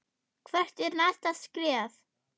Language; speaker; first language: Icelandic; non-native, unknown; German